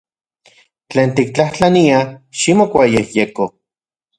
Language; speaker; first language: Central Puebla Nahuatl; non-native, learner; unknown